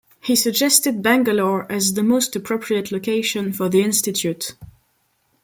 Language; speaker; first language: English; non-native, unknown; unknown